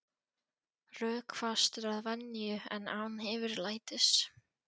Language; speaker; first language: Icelandic; non-native, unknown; Polish